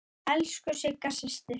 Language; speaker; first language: Icelandic; native; Icelandic